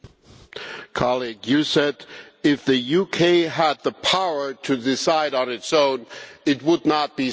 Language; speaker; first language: English; non-native, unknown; German